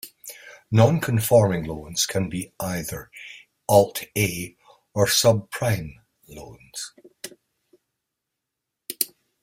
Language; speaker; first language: English; native; English